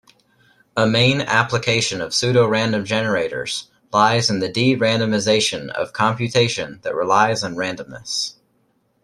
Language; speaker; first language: English; native; English